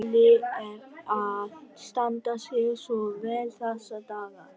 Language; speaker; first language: Icelandic; non-native, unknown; Vietnamese